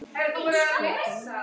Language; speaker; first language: Icelandic; native; Icelandic